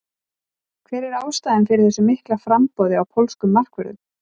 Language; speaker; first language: Icelandic; native; Icelandic